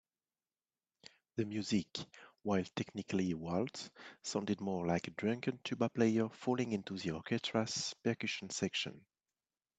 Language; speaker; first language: English; native; English